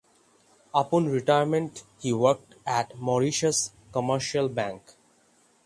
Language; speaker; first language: English; non-native, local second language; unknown